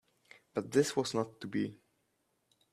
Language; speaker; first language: English; native; English